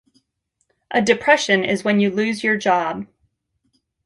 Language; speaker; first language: English; native; English